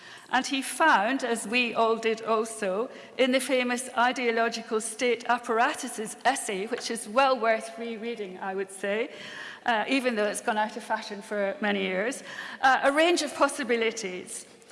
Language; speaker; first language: English; native; English